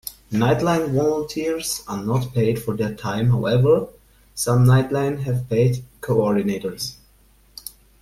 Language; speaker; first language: English; non-native, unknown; German